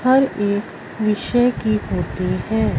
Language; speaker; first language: Hindi; non-native, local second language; Punjabi